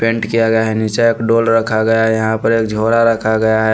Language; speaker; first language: Hindi; non-native, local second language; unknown